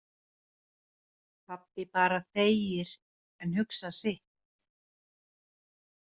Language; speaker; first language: Icelandic; non-native, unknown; Finnish